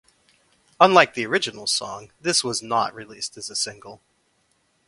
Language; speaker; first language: English; native; English